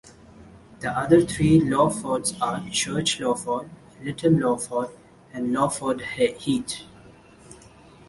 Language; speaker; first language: English; non-native, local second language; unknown